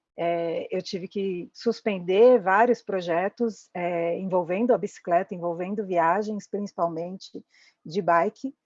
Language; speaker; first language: Portuguese; native; Portuguese